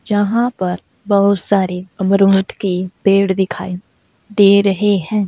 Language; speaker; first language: Hindi; native; Hindi